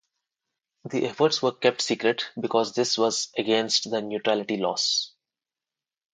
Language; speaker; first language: English; non-native, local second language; Telugu